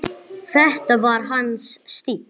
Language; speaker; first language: Icelandic; non-native, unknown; English